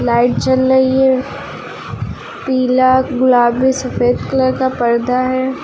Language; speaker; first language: Hindi; native; Hindi